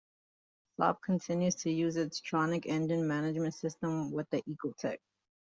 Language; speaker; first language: English; native; English